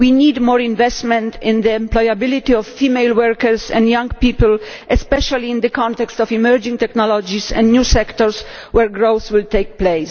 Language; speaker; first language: English; non-native, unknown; Polish